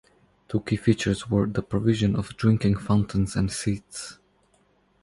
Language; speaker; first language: English; non-native, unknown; Croatian